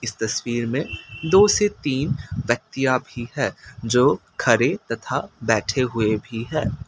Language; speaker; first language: Hindi; non-native, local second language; Assamese